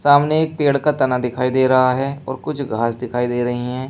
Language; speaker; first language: Hindi; native; Hindi